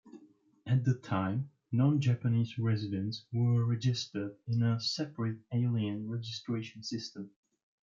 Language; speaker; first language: English; non-native, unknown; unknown